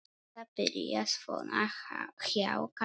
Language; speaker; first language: Icelandic; non-native, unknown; Polish